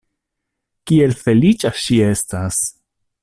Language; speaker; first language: Esperanto; non-native, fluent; Italian